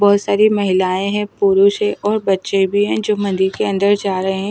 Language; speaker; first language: Hindi; native; Hindi